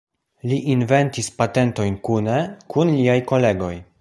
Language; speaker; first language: Esperanto; non-native, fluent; Polish